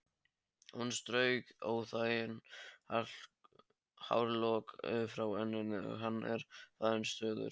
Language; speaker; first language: Icelandic; non-native, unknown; Polish